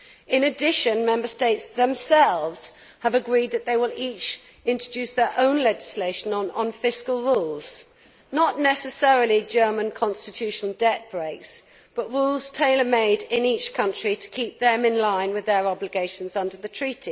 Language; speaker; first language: English; native; English